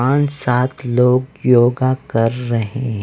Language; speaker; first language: Hindi; non-native, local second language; Punjabi